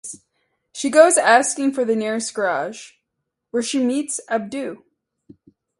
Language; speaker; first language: English; native; English